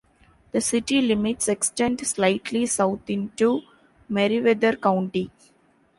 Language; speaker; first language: English; non-native, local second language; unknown